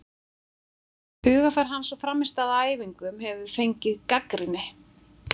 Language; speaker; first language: Icelandic; native; Icelandic